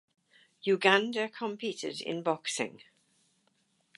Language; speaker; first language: English; native; English